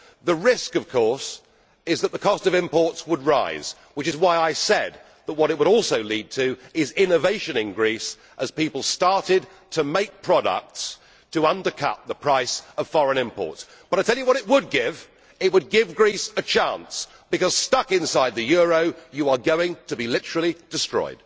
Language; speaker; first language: English; native; English